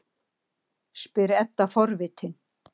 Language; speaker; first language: Icelandic; native; Icelandic